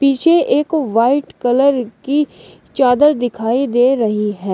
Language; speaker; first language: Hindi; native; Hindi